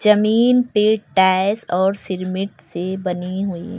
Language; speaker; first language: Hindi; native; Hindi